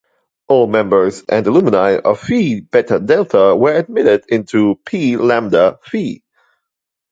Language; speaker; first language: English; non-native, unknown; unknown